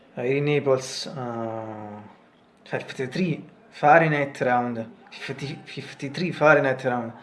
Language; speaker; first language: English; non-native, learner; Italian